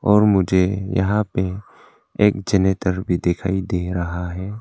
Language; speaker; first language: Hindi; non-native, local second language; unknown